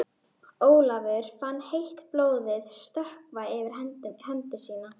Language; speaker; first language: Icelandic; native; Icelandic